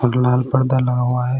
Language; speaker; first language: Hindi; native; Hindi